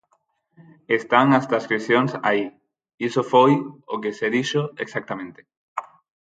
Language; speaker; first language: Galician; non-native, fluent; Spanish